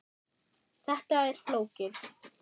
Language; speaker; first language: Icelandic; non-native, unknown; German